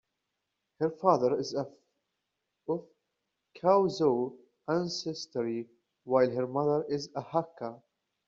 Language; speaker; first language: English; native; English